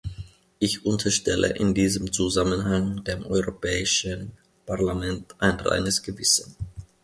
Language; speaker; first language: German; non-native, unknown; Finnish